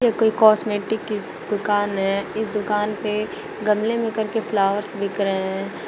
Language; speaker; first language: Hindi; native; Hindi